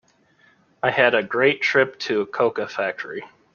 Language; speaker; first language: English; native; English